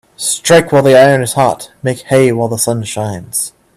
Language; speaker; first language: English; native; English